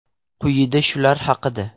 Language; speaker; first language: Uzbek; non-native, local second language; Russian